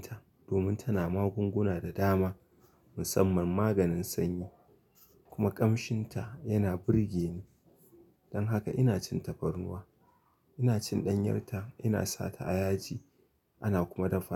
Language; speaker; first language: Hausa; native; Hausa